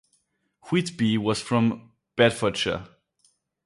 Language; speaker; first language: English; non-native, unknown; German